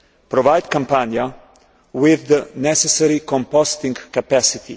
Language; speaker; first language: English; non-native, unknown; Slovenian